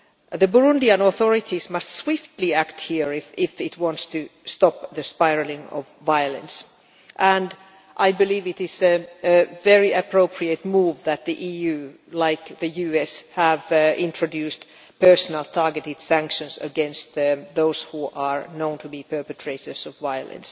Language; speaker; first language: English; non-native, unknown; Finnish